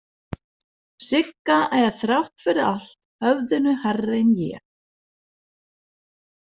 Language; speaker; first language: Icelandic; non-native, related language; Danish